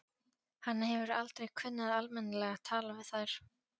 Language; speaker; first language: Icelandic; non-native, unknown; Polish